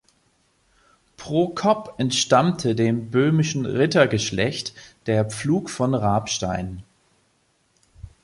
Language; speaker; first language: German; native; German